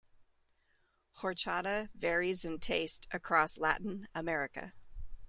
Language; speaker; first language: English; native; English